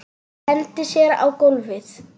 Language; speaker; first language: Icelandic; non-native, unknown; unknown